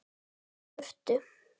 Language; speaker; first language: Icelandic; native; Icelandic